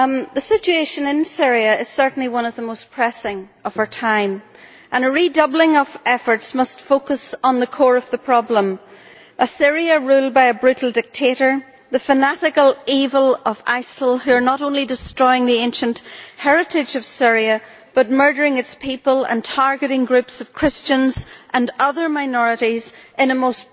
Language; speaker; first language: English; native; English